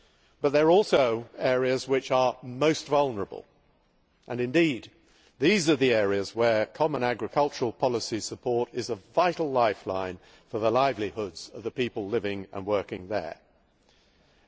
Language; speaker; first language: English; native; English